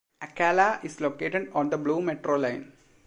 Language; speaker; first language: English; non-native, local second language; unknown